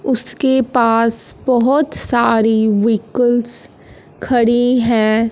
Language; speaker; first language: Hindi; non-native, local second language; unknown